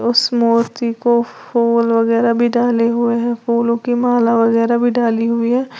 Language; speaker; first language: Hindi; native; Hindi